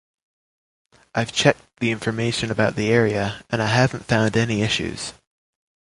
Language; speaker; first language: English; native; English